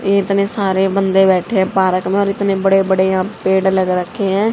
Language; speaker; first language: Hindi; native; Hindi